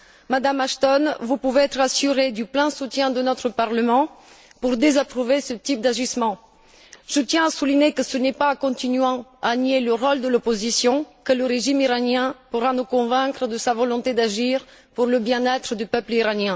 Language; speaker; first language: French; non-native, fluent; Bulgarian